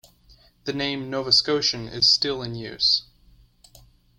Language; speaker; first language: English; native; English